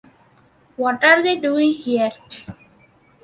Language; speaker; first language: English; non-native, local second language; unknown